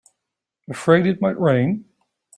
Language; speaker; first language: English; native; English